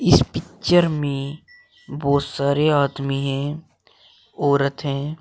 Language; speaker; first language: Hindi; native; Hindi